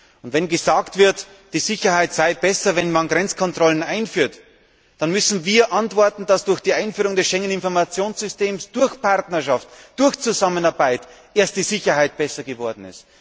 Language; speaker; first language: German; native; German